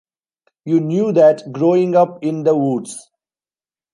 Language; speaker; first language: English; non-native, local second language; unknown